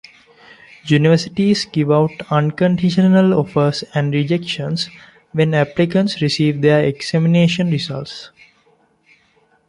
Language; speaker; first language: English; non-native, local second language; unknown